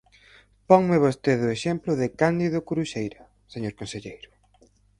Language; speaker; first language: Galician; native; Galician